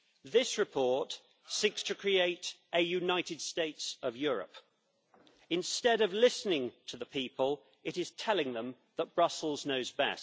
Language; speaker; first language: English; native; English